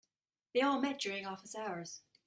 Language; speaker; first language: English; native; English